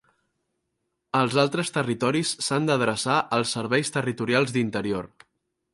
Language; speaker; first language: Catalan; native; Catalan